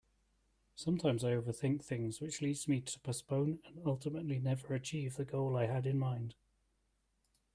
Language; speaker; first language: English; native; English